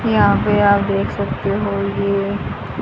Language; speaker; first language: Hindi; native; Hindi